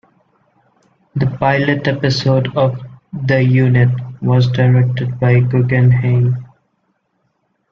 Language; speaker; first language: English; non-native, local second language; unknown